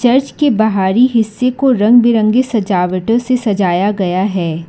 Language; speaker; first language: Hindi; non-native, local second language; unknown